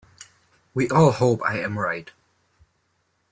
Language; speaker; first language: English; non-native, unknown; Polish